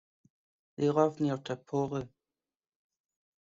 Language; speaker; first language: English; native; English